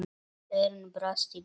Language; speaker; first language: Icelandic; non-native, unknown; Polish